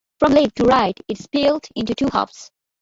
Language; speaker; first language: English; non-native, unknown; Bangla